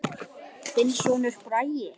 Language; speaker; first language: Icelandic; native; Icelandic